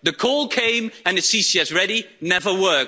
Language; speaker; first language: English; non-native, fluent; Dutch